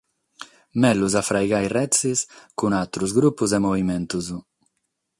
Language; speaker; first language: Sardinian; non-native, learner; Catalan